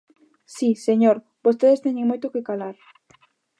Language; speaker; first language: Galician; native; Galician